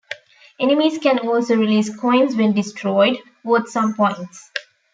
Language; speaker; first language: English; non-native, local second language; Tamil